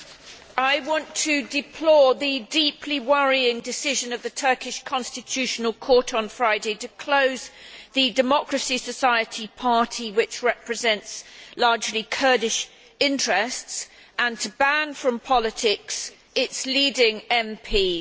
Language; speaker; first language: English; native; English